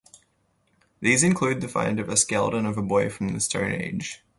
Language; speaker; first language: English; native; English